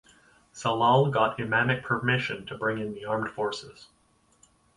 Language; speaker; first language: English; native; English